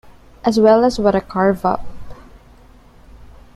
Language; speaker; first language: English; non-native, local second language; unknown